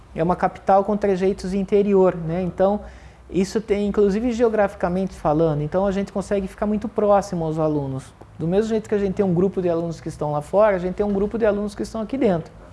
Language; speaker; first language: Portuguese; native; Portuguese